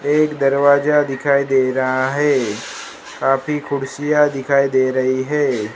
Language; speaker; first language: Hindi; non-native, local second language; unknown